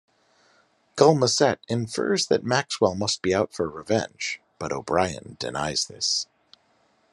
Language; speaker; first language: English; native; English